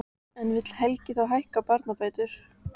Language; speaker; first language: Icelandic; native; Icelandic